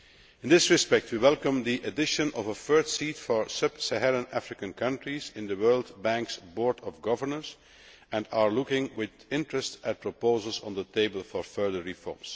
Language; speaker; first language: English; non-native, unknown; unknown